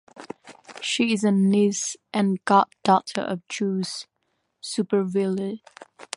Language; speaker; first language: English; native; English